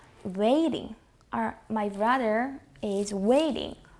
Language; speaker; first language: English; non-native, fluent; Korean